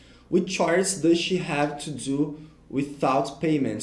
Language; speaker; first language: English; non-native, fluent; Portuguese